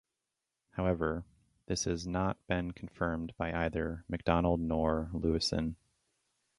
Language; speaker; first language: English; native; English